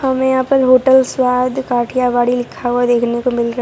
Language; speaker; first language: Hindi; non-native, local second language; Gujarati